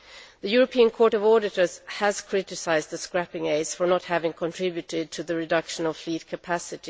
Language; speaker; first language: English; non-native, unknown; Swedish